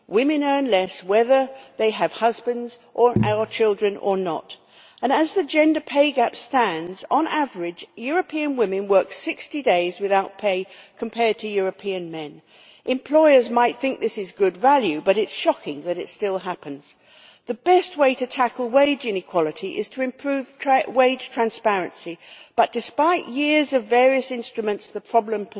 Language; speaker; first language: English; native; English